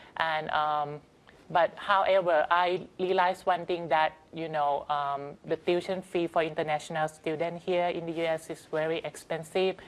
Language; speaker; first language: English; non-native, fluent; Thai